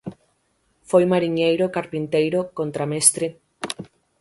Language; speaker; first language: Galician; native; Galician